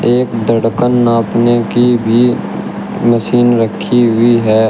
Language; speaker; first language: Hindi; native; Hindi